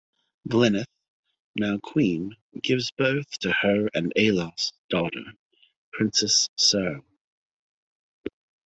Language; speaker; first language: English; native; English